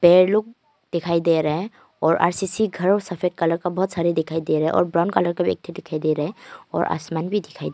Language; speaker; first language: Hindi; non-native, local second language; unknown